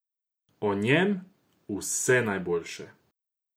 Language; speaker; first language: Slovenian; non-native, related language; Croatian